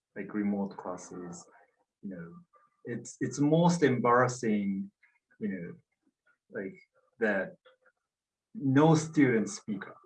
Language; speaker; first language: English; non-native, fluent; Japanese